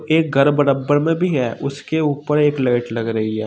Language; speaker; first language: Hindi; native; Hindi